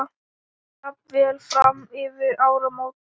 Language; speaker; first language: Icelandic; non-native, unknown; Thai